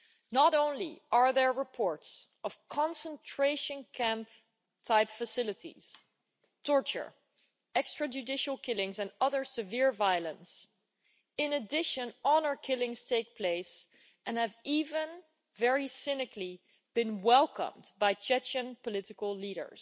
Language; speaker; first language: English; non-native, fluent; Dutch